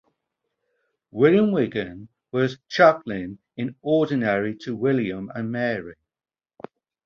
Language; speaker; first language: English; native; English